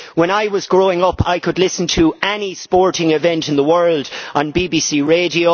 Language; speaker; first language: English; native; English